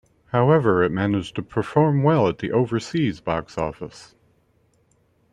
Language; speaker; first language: English; native; English